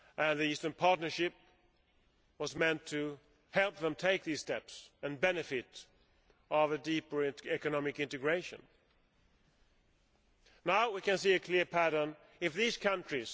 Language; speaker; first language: English; non-native, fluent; Swedish